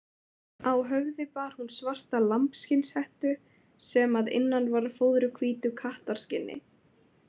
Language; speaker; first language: Icelandic; native; Icelandic